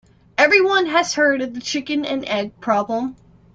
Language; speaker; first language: English; native; English